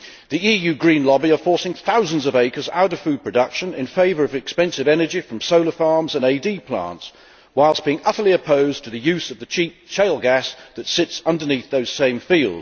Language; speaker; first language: English; native; English